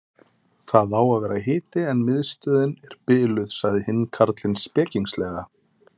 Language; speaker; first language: Icelandic; native; Icelandic